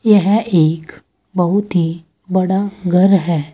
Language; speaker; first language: Hindi; native; Hindi